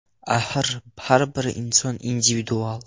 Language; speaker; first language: Uzbek; non-native, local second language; Russian